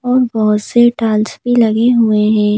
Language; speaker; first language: Hindi; native; Hindi